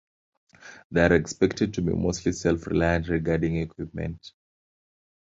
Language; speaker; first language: English; non-native, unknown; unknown